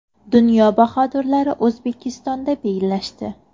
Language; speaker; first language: Uzbek; native; Uzbek